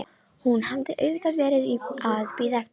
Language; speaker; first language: Icelandic; non-native, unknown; Romanian